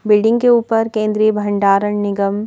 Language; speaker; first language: Hindi; native; Hindi